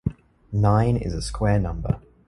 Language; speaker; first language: English; native; English